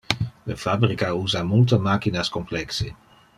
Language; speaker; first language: Interlingua; non-native, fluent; Dutch